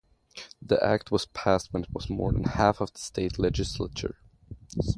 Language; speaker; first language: English; native; English